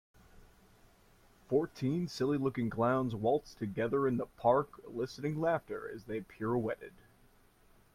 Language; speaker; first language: English; native; English